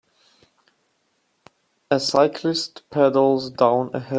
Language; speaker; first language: English; non-native, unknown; German